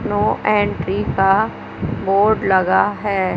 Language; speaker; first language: Hindi; native; Hindi